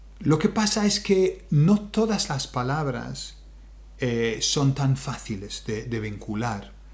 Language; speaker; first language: Spanish; non-native, fluent; English